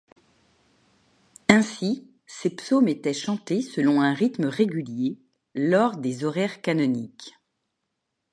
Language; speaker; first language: French; native; French